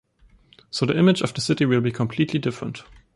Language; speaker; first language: English; non-native, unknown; German